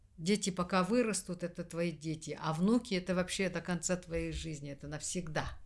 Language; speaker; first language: Russian; non-native, local second language; Kazakh